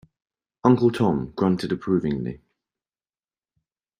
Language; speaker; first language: English; native; English